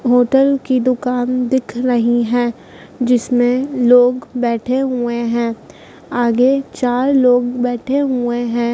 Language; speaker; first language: Hindi; native; Hindi